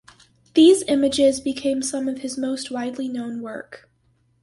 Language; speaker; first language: English; native; English